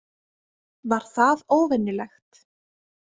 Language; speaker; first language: Icelandic; native; Icelandic